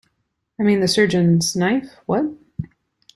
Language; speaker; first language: English; native; English